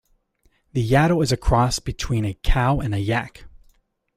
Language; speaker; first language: English; native; English